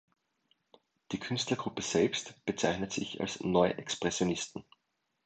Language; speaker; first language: German; native; German